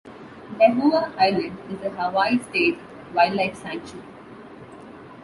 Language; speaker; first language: English; non-native, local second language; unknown